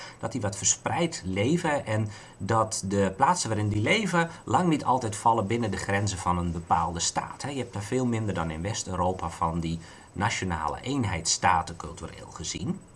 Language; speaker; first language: Dutch; native; Dutch